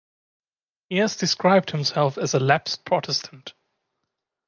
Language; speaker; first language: English; non-native, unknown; German